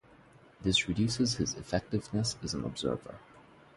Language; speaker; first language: English; non-native, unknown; Bangla